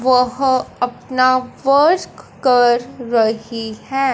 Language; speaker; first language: Hindi; non-native, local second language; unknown